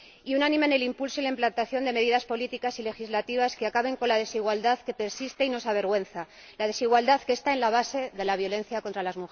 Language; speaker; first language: Spanish; native; Spanish